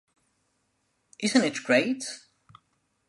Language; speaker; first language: English; non-native, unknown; Spanish